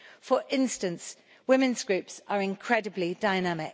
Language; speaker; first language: English; native; English